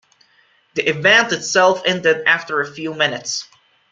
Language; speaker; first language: English; non-native, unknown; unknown